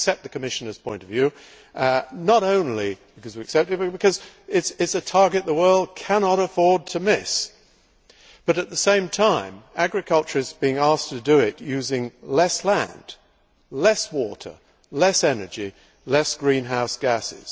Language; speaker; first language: English; native; English